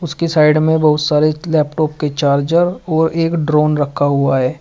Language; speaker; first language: Hindi; native; Hindi